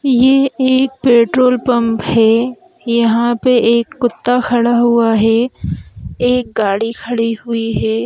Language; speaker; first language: Hindi; native; Hindi